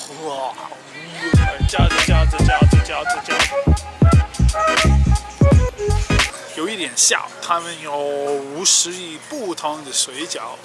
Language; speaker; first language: Chinese; non-native, learner; English